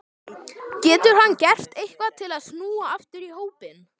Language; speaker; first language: Icelandic; native; Icelandic